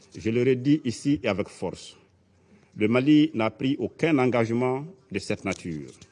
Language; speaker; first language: French; non-native, local second language; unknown